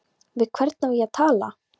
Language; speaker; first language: Icelandic; non-native, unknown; Polish